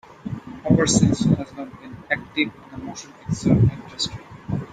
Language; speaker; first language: English; non-native, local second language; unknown